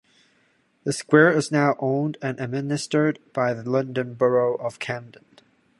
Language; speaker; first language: English; non-native, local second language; Cantonese